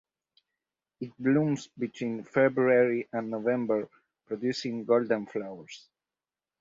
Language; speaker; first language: English; native; English